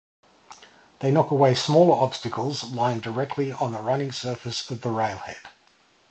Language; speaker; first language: English; native; English